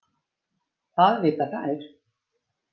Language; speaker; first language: Icelandic; native; Icelandic